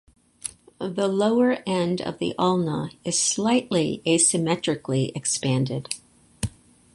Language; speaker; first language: English; native; English